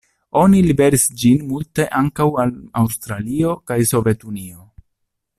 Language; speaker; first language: Esperanto; non-native, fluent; Italian